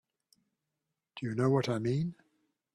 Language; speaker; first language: English; native; English